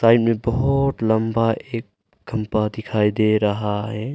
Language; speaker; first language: Hindi; early bilingual, other home language; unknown